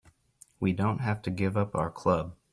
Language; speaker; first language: English; native; English